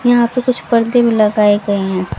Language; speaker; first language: Hindi; native; Hindi